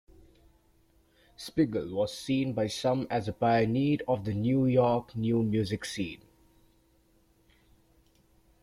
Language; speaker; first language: English; non-native, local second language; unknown